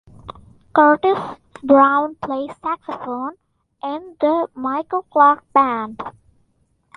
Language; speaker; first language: English; non-native, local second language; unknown